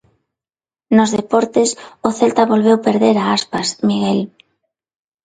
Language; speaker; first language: Galician; non-native, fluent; Spanish